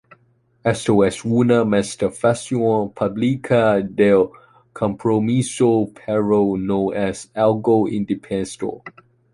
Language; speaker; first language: Spanish; non-native, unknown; Chinese